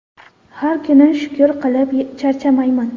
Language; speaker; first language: Uzbek; non-native, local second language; Kara-Kalpak